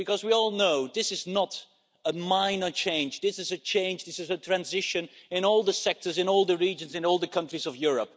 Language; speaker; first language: English; non-native, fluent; Dutch